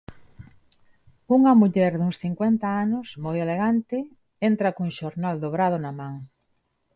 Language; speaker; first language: Galician; non-native, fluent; Spanish